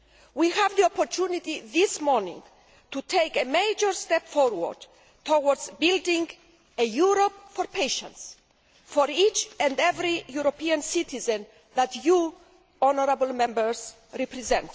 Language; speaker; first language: English; non-native, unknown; Greek